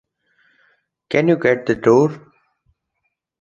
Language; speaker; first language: English; non-native, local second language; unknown